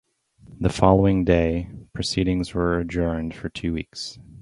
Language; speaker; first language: English; native; English